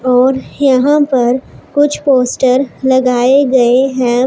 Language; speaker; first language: Hindi; non-native, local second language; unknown